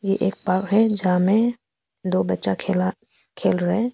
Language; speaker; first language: Hindi; non-native, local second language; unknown